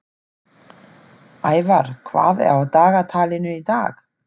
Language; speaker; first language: Icelandic; non-native, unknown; German